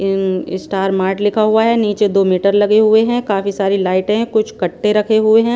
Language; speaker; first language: Hindi; non-native, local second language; Punjabi